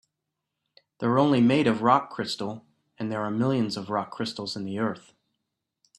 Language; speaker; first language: English; native; English